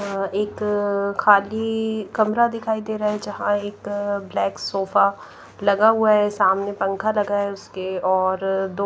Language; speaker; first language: Hindi; non-native, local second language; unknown